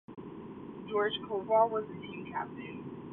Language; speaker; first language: English; native; English